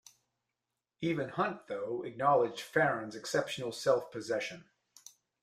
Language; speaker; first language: English; native; English